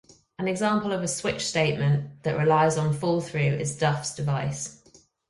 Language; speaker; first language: English; native; English